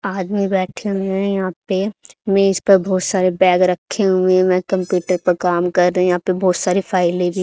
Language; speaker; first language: Hindi; native; Hindi